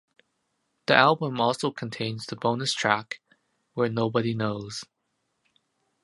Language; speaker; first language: English; non-native, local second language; Cantonese